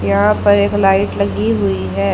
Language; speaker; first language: Hindi; native; Hindi